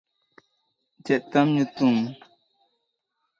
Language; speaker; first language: English; non-native, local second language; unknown